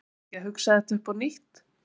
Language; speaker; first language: Icelandic; native; Icelandic